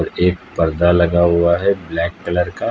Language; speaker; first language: Hindi; native; Hindi